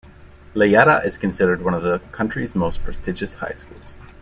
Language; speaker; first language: English; native; English